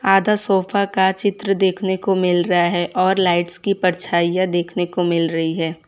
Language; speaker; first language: Hindi; non-native, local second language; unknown